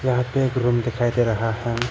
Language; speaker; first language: Hindi; non-native, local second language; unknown